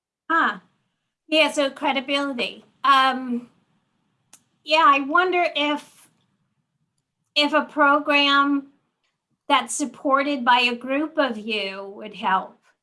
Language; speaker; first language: English; native; English